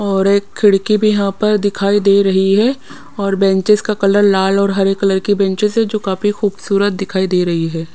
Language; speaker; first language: Hindi; non-native, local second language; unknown